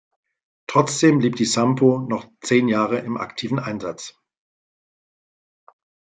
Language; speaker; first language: German; native; German